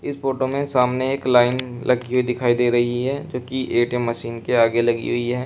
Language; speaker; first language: Hindi; native; Hindi